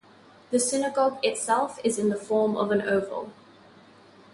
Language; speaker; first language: English; non-native, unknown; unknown